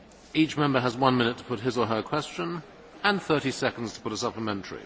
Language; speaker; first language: English; native; English